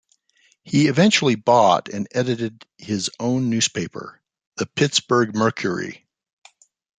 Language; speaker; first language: English; native; English